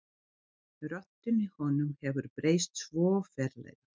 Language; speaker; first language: Icelandic; non-native, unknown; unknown